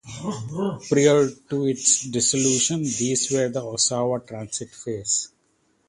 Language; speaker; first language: English; non-native, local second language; Kannada